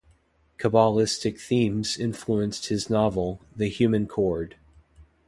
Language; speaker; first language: English; native; English